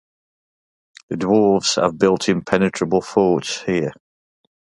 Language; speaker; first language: English; native; English